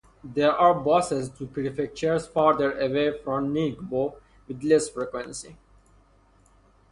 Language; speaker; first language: English; non-native, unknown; Persian